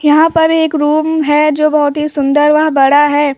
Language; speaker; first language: Hindi; native; Hindi